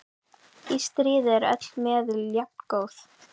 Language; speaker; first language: Icelandic; native; Icelandic